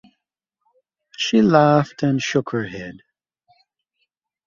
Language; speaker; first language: English; native; English